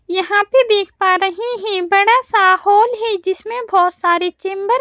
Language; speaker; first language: Hindi; native; Hindi